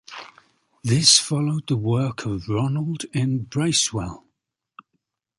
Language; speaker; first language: English; native; English